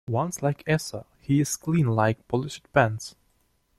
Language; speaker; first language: English; non-native, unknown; Russian